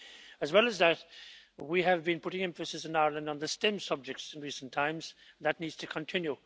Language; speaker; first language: English; native; English